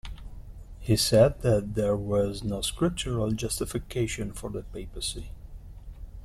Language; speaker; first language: English; non-native, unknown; Italian